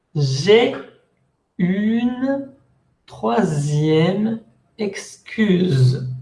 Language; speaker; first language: French; non-native, fluent; Spanish